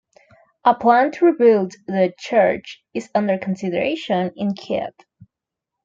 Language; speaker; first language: English; non-native, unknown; Spanish